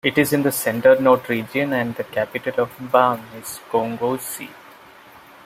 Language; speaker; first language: English; non-native, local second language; Malayalam